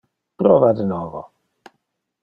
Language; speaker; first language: Interlingua; non-native, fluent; Dutch